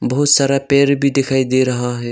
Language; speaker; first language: Hindi; non-native, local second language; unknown